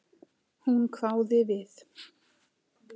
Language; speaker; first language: Icelandic; native; Icelandic